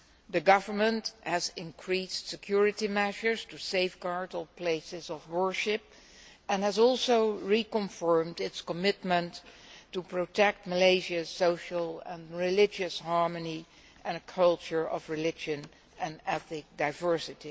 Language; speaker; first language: English; non-native, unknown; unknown